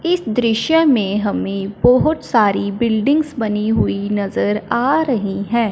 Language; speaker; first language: Hindi; non-native, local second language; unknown